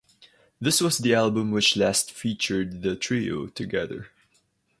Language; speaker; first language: English; non-native, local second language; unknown